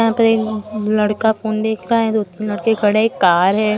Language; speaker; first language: Hindi; native; Hindi